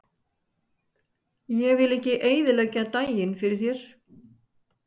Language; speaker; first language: Icelandic; native; Icelandic